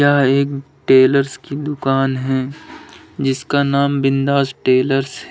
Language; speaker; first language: Hindi; native; Hindi